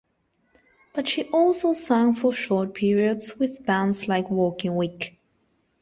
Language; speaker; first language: English; non-native, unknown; Spanish